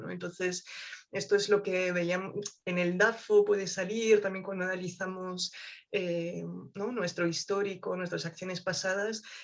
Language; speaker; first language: Spanish; non-native, fluent; French